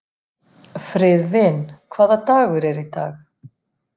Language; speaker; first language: Icelandic; native; Icelandic